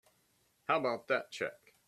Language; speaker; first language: English; native; English